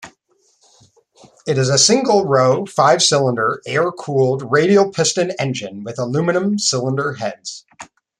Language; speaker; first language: English; native; English